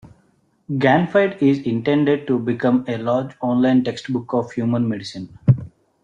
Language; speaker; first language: English; native; English